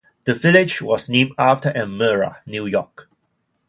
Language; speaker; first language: English; non-native, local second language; Cantonese